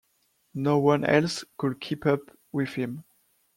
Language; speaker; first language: English; non-native, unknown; French